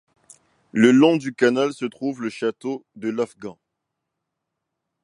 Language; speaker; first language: French; non-native, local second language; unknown